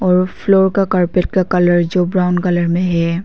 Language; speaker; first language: Hindi; non-native, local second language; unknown